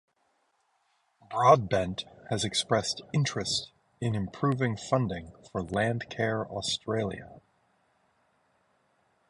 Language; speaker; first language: English; native; English